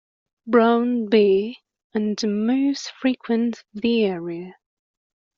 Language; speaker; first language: English; non-native, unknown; Persian